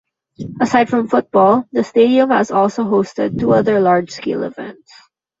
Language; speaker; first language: English; non-native, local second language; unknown